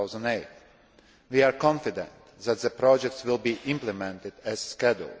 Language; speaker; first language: English; non-native, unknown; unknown